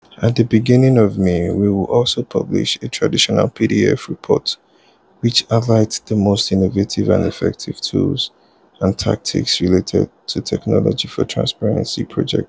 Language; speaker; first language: English; non-native, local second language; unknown